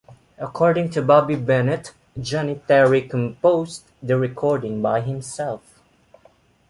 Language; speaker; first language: English; non-native, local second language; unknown